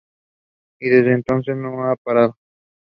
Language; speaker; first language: English; non-native, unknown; Spanish